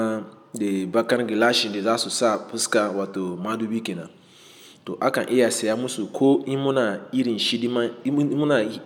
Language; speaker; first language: Hausa; non-native, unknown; Igbo